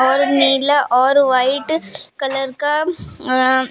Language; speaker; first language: Hindi; native; Hindi